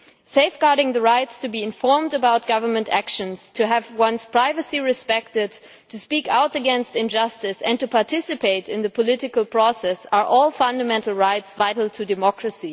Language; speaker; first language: English; non-native, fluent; German